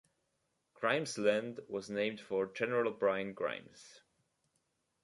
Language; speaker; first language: English; native; English